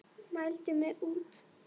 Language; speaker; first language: Icelandic; non-native, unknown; Polish